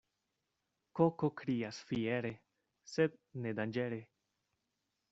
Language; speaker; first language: Esperanto; non-native, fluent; Spanish